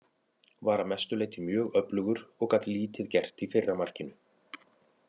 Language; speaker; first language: Icelandic; native; Icelandic